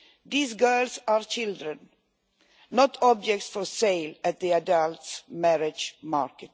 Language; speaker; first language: English; non-native, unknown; Swedish